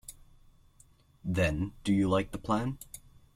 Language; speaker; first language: English; native; English